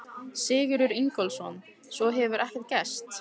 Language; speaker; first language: Icelandic; native; Icelandic